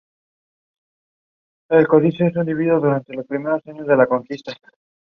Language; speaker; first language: English; non-native, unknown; Spanish